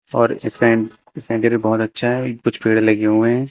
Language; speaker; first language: Hindi; native; Hindi